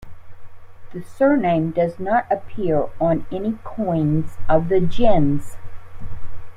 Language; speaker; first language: English; native; English